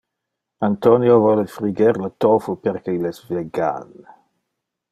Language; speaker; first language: Interlingua; non-native, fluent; Dutch